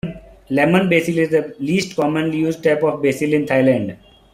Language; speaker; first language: English; non-native, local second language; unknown